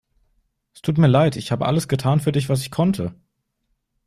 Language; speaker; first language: German; native; German